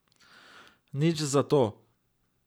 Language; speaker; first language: Slovenian; native; Slovenian